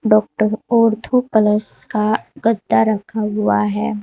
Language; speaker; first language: Hindi; native; Hindi